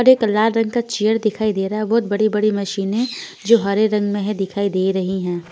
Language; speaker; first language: Hindi; non-native, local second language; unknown